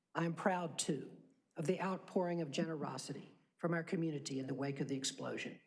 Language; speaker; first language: English; native; English